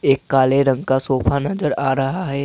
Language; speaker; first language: Hindi; non-native, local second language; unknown